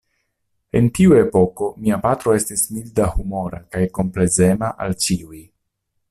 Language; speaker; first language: Esperanto; non-native, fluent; Italian